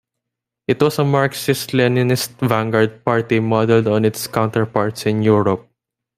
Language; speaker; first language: English; non-native, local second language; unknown